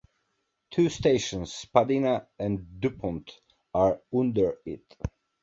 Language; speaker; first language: English; native; English